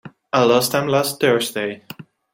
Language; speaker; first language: English; non-native, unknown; Dutch